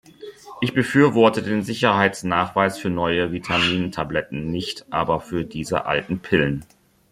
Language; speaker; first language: German; native; German